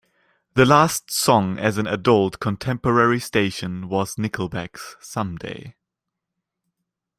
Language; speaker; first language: English; non-native, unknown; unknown